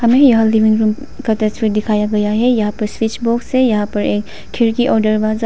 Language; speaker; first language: Hindi; non-native, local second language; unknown